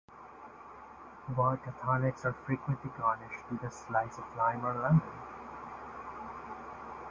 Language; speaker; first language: English; non-native, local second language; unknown